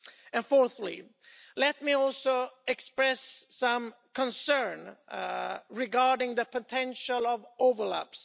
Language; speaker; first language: English; non-native, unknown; Swedish